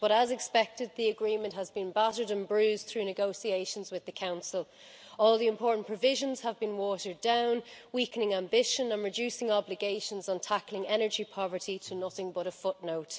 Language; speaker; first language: English; native; English